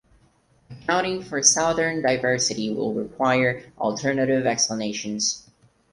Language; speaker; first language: English; non-native, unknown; Portuguese